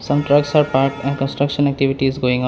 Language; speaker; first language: English; non-native, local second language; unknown